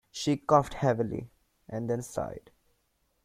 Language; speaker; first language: English; non-native, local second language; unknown